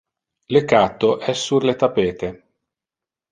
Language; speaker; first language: Interlingua; non-native, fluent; Italian